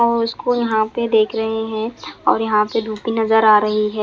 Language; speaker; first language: Hindi; non-native, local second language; Punjabi